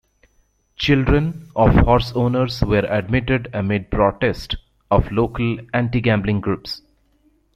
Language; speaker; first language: English; native; English